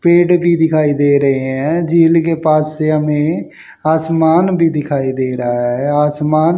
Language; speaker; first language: Hindi; native; Hindi